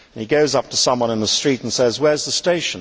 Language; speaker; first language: English; native; English